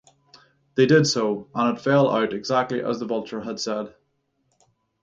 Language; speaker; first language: English; native; English